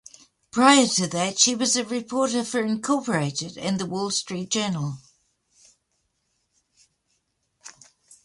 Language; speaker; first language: English; native; English